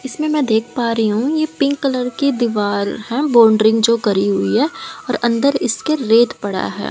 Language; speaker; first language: Hindi; native; Hindi